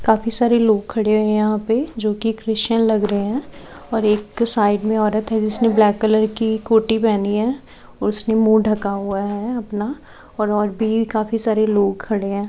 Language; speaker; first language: Hindi; native; Hindi